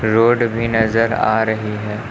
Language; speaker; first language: Hindi; native; Hindi